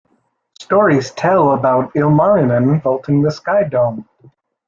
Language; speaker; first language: English; native; English